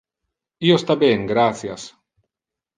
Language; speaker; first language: Interlingua; non-native, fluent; Italian